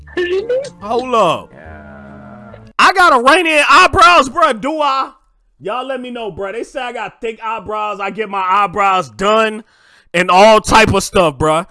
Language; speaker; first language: English; native; English